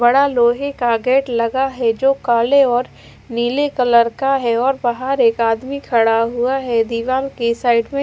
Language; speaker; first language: Hindi; non-native, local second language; Punjabi